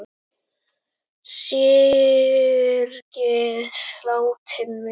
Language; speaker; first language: Icelandic; native; Icelandic